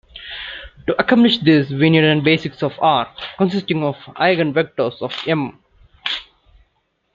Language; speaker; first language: English; non-native, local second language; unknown